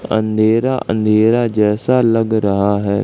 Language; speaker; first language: Hindi; native; Hindi